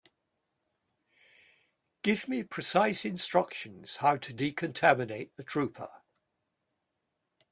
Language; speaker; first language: English; native; English